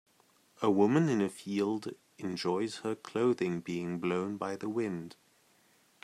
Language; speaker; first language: English; native; English